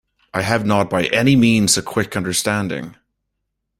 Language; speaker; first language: English; native; English